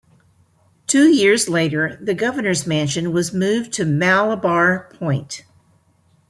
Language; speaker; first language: English; native; English